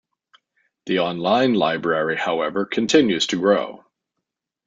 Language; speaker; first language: English; native; English